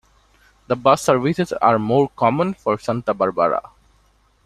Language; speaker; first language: English; non-native, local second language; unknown